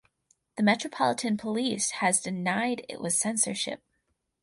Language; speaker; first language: English; native; English